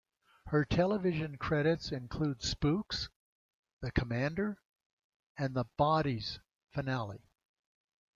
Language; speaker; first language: English; native; English